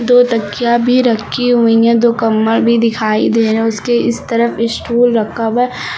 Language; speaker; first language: Hindi; native; Hindi